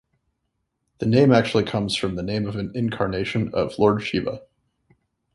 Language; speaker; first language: English; native; English